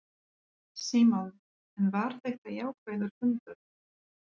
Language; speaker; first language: Icelandic; non-native, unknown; Polish